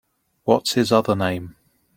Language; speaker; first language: English; native; English